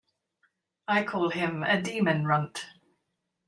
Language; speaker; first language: English; native; English